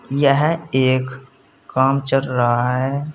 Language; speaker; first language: Hindi; native; Hindi